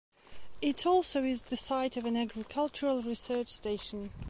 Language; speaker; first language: English; non-native, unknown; Belarusian